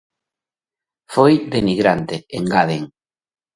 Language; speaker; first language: Galician; native; Galician